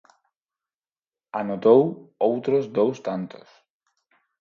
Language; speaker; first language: Galician; non-native, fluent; Spanish